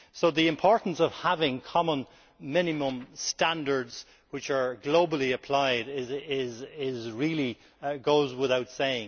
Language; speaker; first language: English; native; English